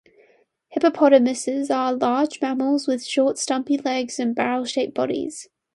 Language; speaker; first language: English; non-native, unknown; Chinese